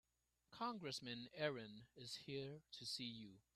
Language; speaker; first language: English; non-native, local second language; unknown